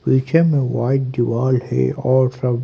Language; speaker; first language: Hindi; native; Hindi